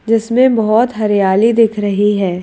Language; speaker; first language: Hindi; native; Hindi